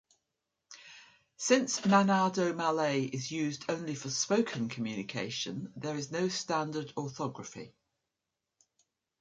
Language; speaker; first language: English; native; English